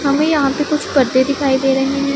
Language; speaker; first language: Hindi; non-native, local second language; Punjabi